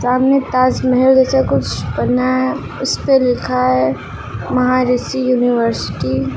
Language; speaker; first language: Hindi; native; Hindi